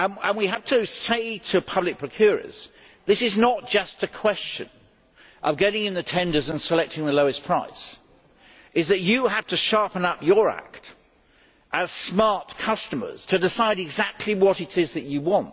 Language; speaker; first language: English; native; English